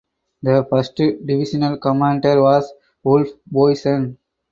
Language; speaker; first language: English; non-native, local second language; Tamil